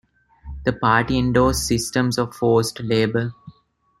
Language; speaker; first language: English; non-native, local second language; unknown